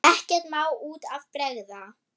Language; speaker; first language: Icelandic; non-native, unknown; German